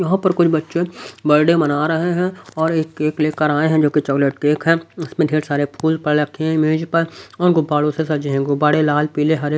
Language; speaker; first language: Hindi; native; Hindi